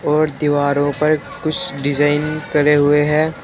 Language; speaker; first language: Hindi; native; Hindi